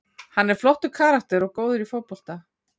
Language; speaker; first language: Icelandic; native; Icelandic